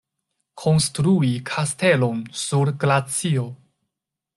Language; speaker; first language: Esperanto; non-native, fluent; Chinese